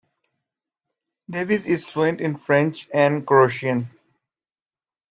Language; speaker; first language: English; native; English